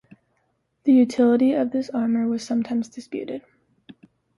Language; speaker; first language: English; native; English